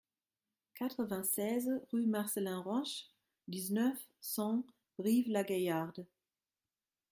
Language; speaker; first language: French; non-native, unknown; German